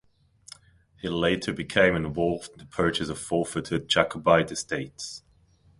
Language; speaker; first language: English; non-native, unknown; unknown